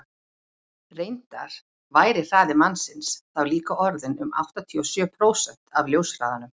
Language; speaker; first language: Icelandic; native; Icelandic